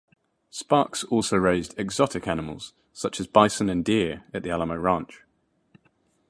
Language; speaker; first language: English; native; English